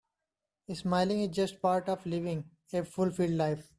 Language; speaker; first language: English; non-native, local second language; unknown